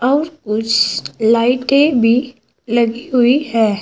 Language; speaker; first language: Hindi; native; Hindi